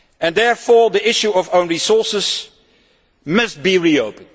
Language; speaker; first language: English; non-native, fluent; Dutch